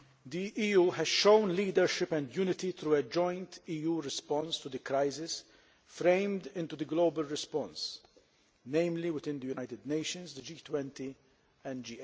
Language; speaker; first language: English; non-native, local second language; Maltese